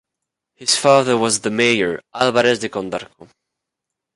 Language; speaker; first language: English; non-native, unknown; French